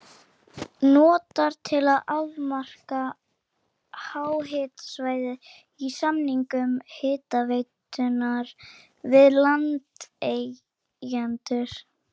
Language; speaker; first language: Icelandic; non-native, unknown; Portuguese